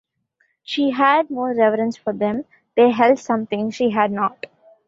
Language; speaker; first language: English; non-native, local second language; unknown